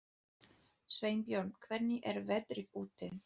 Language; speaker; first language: Icelandic; non-native, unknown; Polish